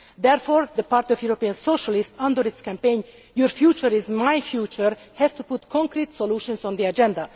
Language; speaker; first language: English; non-native, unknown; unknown